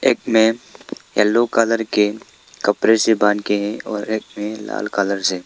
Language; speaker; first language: Hindi; non-native, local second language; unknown